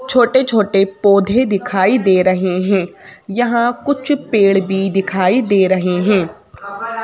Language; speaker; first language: Hindi; native; Hindi